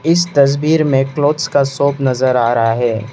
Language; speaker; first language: Hindi; non-native, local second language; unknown